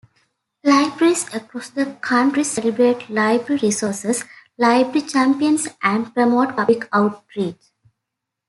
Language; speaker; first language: English; native; English